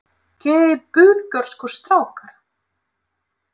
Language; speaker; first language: Icelandic; non-native, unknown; Russian